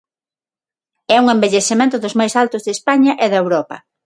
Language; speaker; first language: Galician; non-native, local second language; Spanish